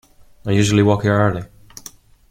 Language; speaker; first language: English; non-native, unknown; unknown